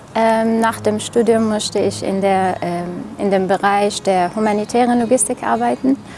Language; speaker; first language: German; non-native, fluent; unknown